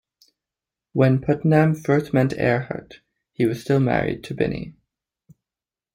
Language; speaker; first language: English; native; English